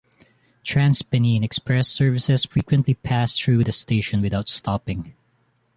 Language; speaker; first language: English; non-native, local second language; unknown